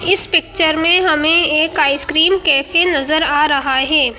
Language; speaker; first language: Hindi; native; Hindi